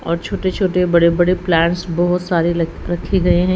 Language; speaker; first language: Hindi; native; Hindi